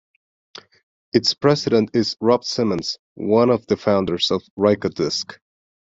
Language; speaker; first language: English; non-native, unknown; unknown